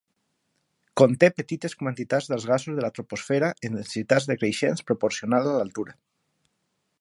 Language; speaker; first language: Catalan; non-native, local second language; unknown